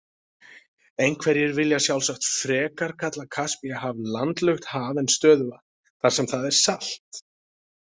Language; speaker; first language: Icelandic; native; Icelandic